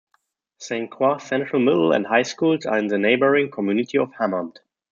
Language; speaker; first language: English; non-native, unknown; German